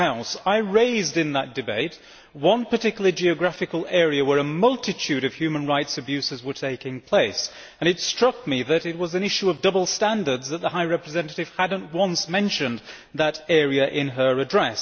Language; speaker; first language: English; native; English